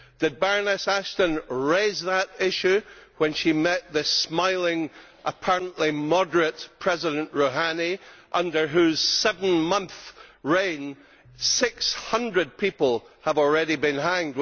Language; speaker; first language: English; native; English